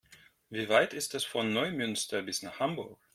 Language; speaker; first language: German; non-native, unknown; Russian